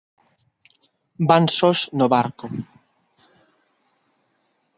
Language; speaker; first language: Galician; non-native, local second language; Spanish